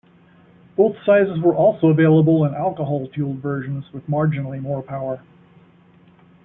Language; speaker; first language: English; native; English